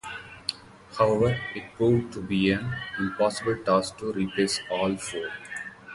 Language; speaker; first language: English; non-native, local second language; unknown